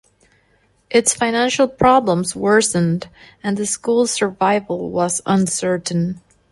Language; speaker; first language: English; non-native, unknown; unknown